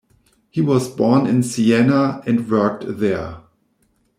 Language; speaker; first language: English; non-native, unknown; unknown